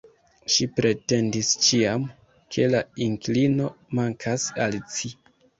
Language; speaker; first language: Esperanto; non-native, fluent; Kinyarwanda